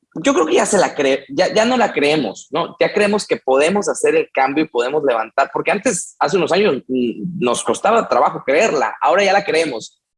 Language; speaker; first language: Spanish; native; Spanish